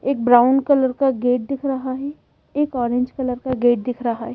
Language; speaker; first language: Hindi; native; Hindi